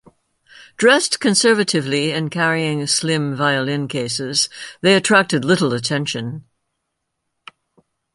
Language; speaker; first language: English; native; English